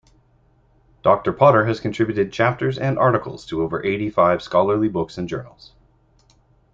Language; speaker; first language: English; native; English